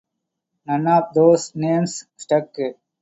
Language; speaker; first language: English; non-native, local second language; Tamil